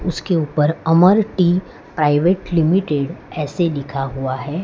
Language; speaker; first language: Hindi; non-native, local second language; Gujarati